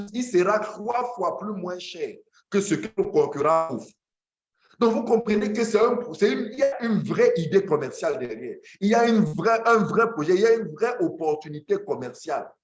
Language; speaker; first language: French; non-native, local second language; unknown